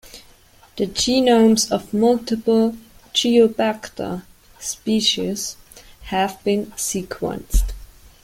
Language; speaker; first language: English; non-native, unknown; German